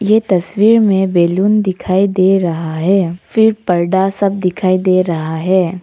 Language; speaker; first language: Hindi; non-native, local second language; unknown